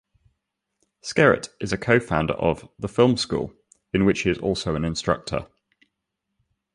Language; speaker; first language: English; native; English